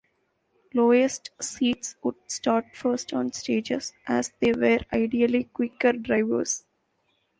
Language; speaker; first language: English; non-native, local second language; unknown